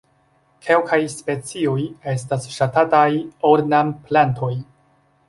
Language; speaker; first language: Esperanto; non-native, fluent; Chinese